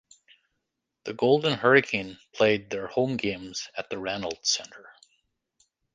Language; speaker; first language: English; native; English